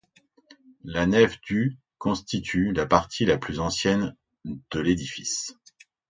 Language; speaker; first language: French; native; French